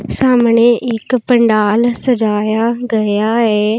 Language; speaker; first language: Hindi; non-native, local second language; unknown